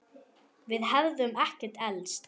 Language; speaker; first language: Icelandic; non-native, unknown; German